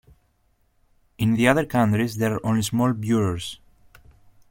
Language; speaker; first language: English; non-native, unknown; Greek